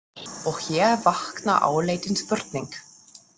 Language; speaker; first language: Icelandic; non-native, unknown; German